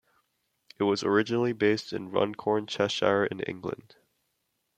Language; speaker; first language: English; native; English